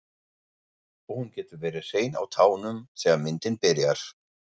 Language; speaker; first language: Icelandic; non-native, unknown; German